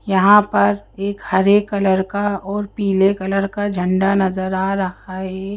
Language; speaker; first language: Hindi; native; Hindi